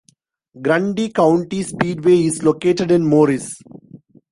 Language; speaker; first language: English; non-native, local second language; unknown